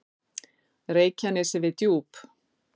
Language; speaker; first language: Icelandic; native; Icelandic